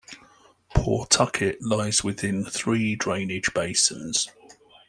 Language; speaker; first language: English; native; English